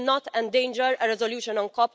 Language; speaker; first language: English; non-native, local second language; Maltese